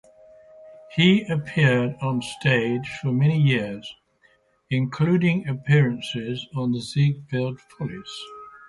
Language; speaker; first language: English; native; English